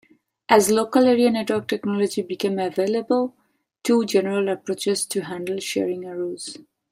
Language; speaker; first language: English; non-native, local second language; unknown